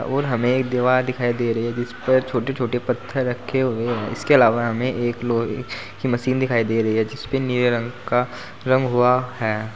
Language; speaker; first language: Hindi; native; Hindi